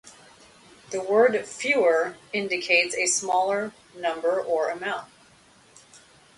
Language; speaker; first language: English; native; English